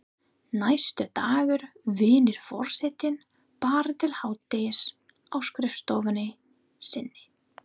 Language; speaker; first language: Icelandic; non-native, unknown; English